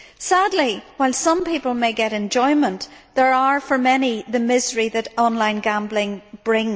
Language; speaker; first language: English; native; English